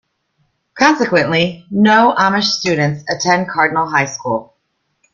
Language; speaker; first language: English; native; English